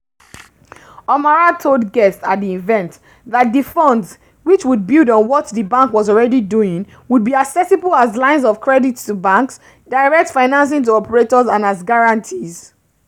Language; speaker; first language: English; non-native, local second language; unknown